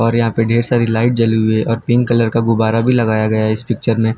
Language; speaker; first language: Hindi; non-native, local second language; Gujarati